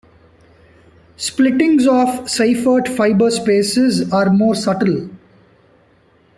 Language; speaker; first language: English; non-native, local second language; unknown